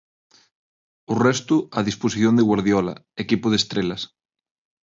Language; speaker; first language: Galician; non-native, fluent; Spanish